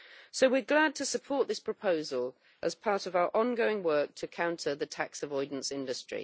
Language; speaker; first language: English; native; English